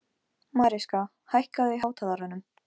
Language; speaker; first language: Icelandic; non-native, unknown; Polish